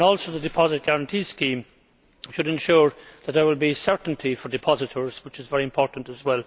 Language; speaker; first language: English; native; English